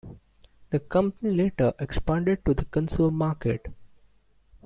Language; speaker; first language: English; non-native, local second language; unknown